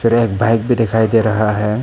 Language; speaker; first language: Hindi; early bilingual, other home language; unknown